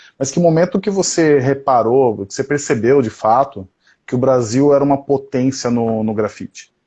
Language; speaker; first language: Portuguese; native; Portuguese